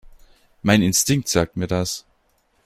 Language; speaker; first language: German; native; German